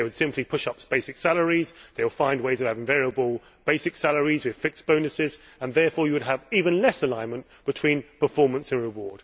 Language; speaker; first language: English; native; English